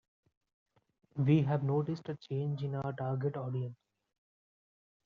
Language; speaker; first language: English; non-native, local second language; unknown